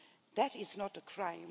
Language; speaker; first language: English; non-native, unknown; Swedish